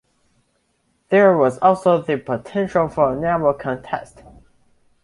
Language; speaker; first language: English; non-native, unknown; Chinese